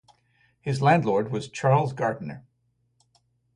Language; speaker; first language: English; native; English